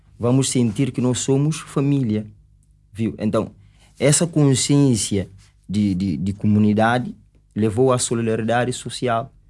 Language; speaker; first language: Portuguese; non-native, local second language; Upper Guinea Crioulo